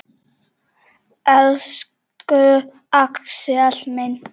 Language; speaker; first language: Icelandic; non-native, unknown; Czech